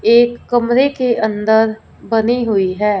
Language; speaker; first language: Hindi; non-native, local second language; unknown